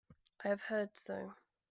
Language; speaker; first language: English; native; English